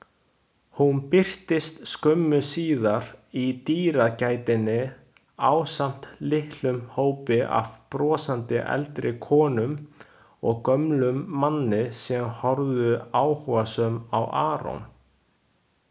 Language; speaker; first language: Icelandic; non-native, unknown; Chinese